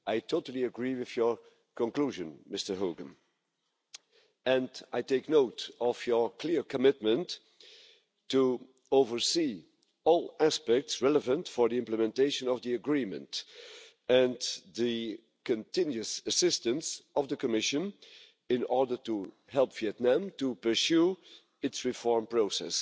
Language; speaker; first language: English; non-native, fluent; Dutch